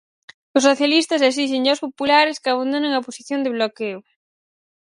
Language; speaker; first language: Galician; native; Galician